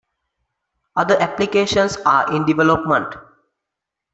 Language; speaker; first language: English; non-native, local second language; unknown